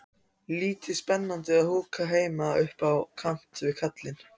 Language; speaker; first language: Icelandic; non-native, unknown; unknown